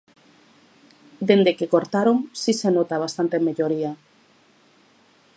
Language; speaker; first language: Galician; native; Galician